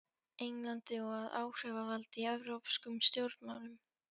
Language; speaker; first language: Icelandic; non-native, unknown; Polish